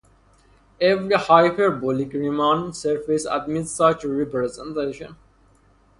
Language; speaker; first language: English; non-native, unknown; Persian